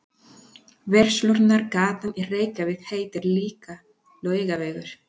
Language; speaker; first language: Icelandic; non-native, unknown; Spanish